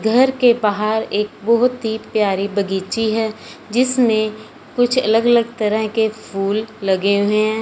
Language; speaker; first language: Hindi; non-native, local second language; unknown